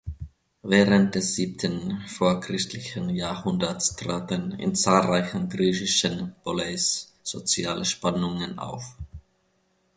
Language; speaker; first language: German; non-native, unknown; Finnish